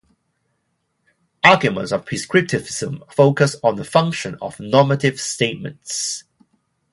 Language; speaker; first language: English; non-native, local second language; Cantonese